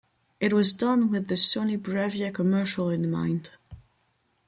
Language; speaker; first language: English; non-native, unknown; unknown